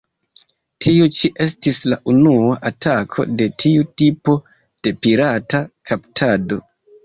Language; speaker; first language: Esperanto; non-native, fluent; Kinyarwanda